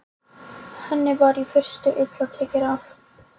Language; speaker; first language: Icelandic; non-native, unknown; Polish